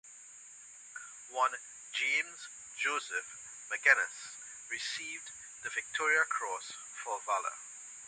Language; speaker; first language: English; native; English